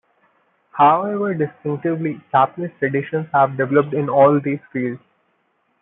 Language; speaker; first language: English; non-native, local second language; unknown